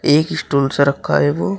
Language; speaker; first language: Hindi; native; Hindi